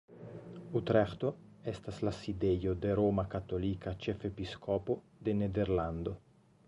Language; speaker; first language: Esperanto; non-native, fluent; Italian